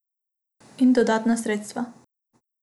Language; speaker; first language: Slovenian; non-native, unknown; Macedonian